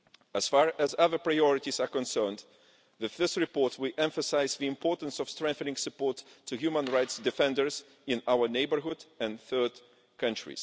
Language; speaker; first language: English; non-native, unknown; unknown